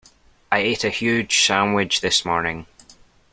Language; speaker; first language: English; native; English